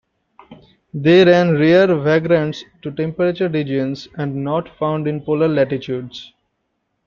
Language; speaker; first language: English; non-native, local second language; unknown